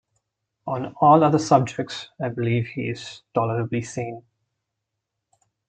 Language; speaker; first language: English; non-native, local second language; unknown